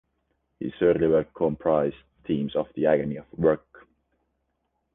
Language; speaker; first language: English; non-native, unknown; Estonian